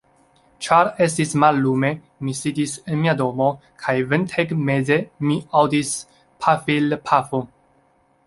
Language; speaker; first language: Esperanto; non-native, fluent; Chinese